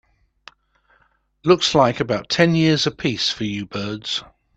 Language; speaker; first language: English; native; English